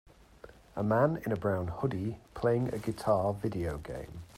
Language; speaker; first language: English; native; English